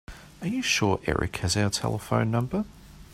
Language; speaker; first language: English; native; English